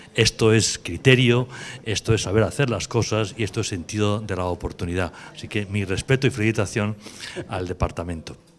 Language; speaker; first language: Spanish; native; Spanish